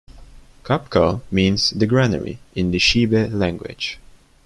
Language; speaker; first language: English; non-native, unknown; Turkish